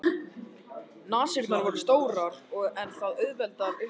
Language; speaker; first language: Icelandic; native; Icelandic